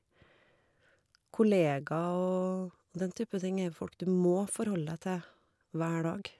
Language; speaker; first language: Norwegian; native; Norwegian